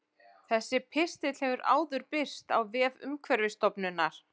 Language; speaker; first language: Icelandic; native; Icelandic